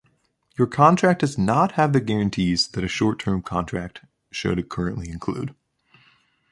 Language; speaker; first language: English; native; English